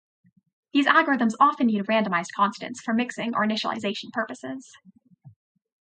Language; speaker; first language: English; native; English